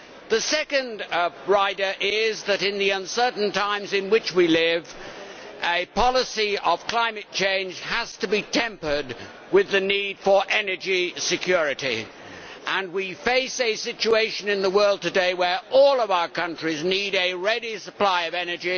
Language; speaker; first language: English; native; English